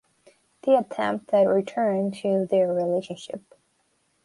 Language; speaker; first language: English; non-native, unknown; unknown